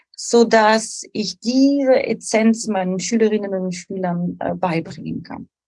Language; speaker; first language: German; non-native, fluent; French